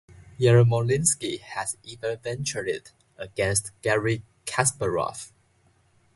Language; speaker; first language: English; non-native, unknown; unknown